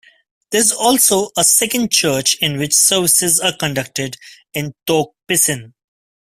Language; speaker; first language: English; non-native, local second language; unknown